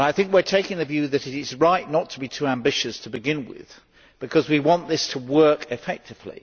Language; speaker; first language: English; native; English